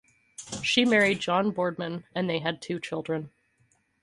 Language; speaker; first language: English; native; English